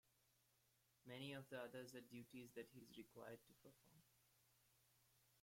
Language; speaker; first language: English; non-native, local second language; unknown